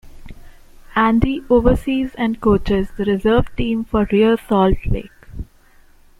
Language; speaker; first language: English; non-native, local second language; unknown